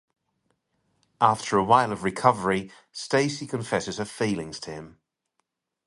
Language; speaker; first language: English; native; English